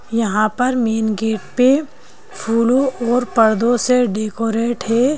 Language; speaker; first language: Hindi; native; Hindi